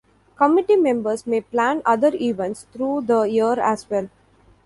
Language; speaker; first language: English; non-native, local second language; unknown